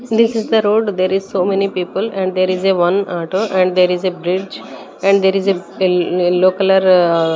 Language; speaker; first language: English; non-native, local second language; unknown